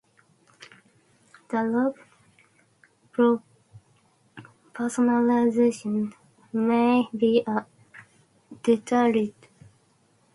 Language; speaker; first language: English; non-native, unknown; Japanese